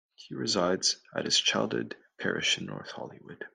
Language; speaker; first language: English; native; English